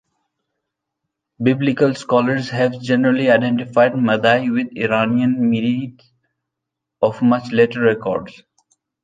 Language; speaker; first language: English; non-native, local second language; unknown